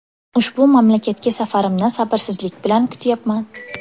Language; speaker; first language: Uzbek; native; Uzbek